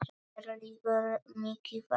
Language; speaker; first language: Icelandic; non-native, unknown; Polish